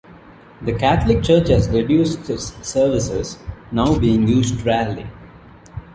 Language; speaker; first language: English; non-native, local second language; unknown